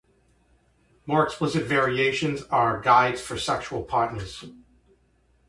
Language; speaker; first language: English; native; English